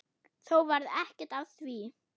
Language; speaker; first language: Icelandic; non-native, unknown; German